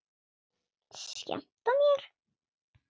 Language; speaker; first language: Icelandic; non-native, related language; Swedish